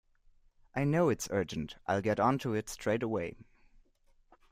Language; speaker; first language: English; non-native, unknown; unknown